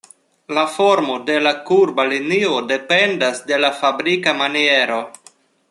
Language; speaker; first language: Esperanto; non-native, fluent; Russian